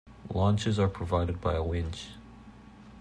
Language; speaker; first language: English; native; English